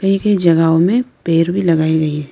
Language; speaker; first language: Hindi; non-native, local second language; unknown